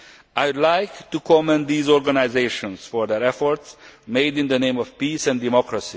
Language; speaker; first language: English; non-native, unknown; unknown